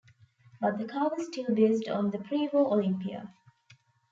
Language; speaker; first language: English; non-native, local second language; Tamil